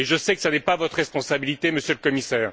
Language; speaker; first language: French; native; French